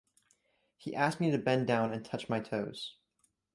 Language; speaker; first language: English; native; English